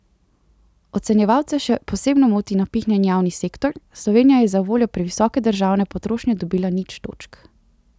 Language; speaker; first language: Slovenian; native; Slovenian